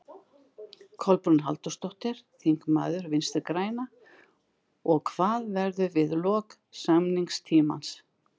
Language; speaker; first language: Icelandic; native; Icelandic